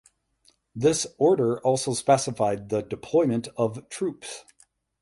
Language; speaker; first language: English; native; English